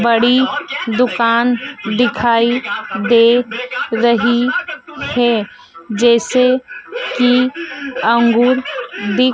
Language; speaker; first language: Hindi; native; Hindi